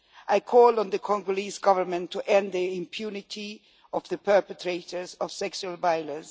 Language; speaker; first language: English; non-native, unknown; Swedish